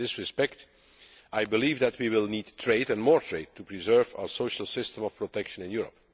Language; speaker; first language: English; non-native, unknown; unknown